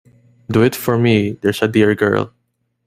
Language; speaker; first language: English; non-native, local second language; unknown